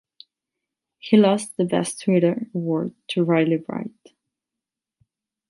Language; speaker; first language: English; non-native, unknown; Catalan